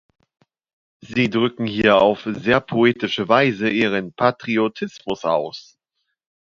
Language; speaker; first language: German; native; German